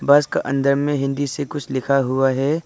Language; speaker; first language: Hindi; non-native, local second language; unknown